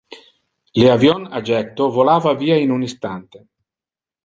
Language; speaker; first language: Interlingua; non-native, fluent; Italian